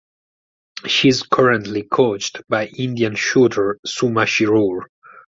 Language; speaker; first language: English; non-native, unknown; Italian